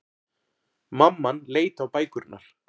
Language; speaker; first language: Icelandic; native; Icelandic